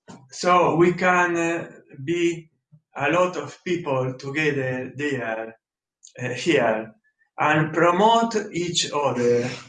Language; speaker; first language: English; non-native, learner; Italian